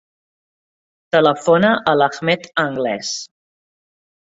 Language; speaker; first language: Catalan; native; Catalan